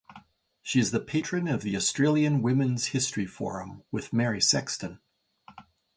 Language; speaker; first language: English; native; English